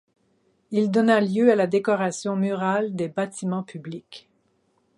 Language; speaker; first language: French; native; French